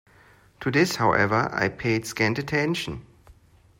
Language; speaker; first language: English; non-native, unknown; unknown